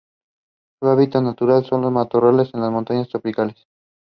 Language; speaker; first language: English; non-native, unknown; Spanish